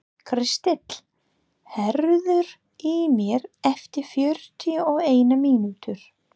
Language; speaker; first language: Icelandic; non-native, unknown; English